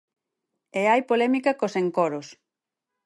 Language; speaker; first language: Galician; native; Galician